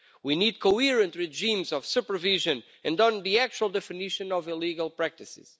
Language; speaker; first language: English; non-native, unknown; Portuguese